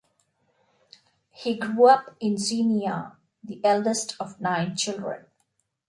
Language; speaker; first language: English; non-native, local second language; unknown